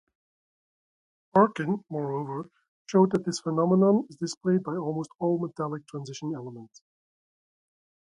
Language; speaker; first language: English; non-native, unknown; Dutch